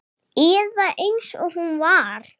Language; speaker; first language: Icelandic; non-native, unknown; English